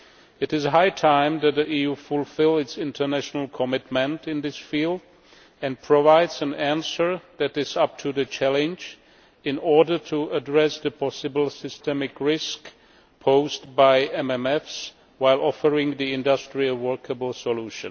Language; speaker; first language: English; non-native, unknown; Czech